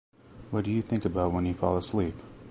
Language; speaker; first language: English; native; English